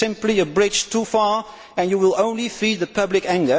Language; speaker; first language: English; non-native, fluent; Dutch